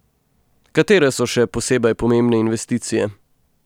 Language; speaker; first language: Slovenian; native; Slovenian